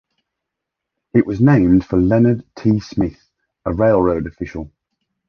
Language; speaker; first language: English; native; English